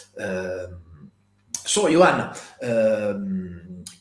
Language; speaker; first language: English; non-native, fluent; Italian